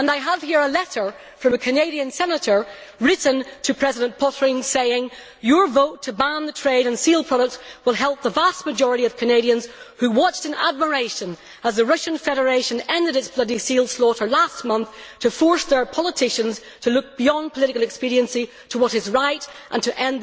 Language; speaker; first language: English; native; English